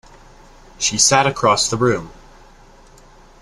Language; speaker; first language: English; native; English